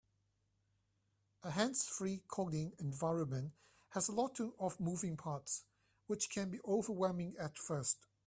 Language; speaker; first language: English; non-native, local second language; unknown